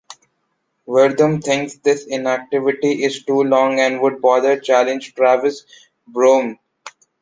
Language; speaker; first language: English; non-native, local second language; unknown